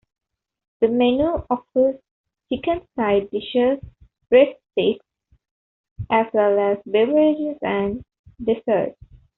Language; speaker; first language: English; non-native, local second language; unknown